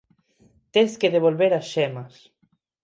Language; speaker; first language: Galician; non-native, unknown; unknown